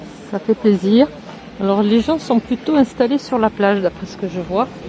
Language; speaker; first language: French; native; French